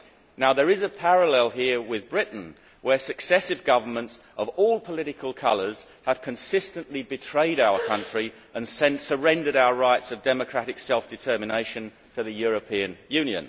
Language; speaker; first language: English; native; English